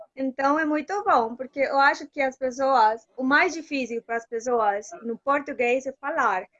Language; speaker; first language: Portuguese; non-native, fluent; Spanish